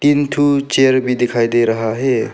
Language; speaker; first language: Hindi; non-native, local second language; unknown